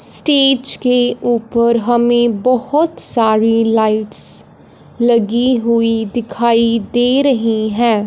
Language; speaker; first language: Hindi; non-native, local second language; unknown